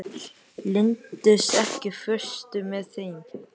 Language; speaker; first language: Icelandic; native; Icelandic